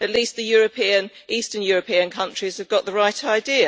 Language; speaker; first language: English; native; English